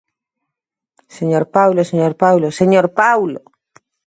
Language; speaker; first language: Galician; native; Galician